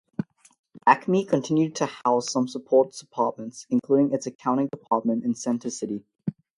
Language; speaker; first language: English; native; English